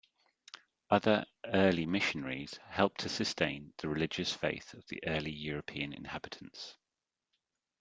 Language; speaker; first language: English; native; English